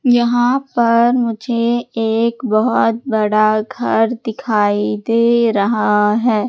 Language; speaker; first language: Hindi; native; Hindi